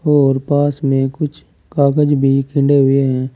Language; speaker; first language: Hindi; native; Hindi